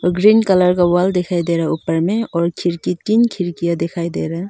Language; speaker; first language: Hindi; non-native, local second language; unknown